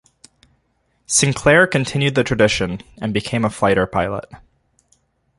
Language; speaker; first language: English; native; English